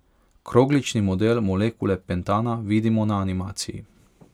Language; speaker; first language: Slovenian; non-native, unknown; Hungarian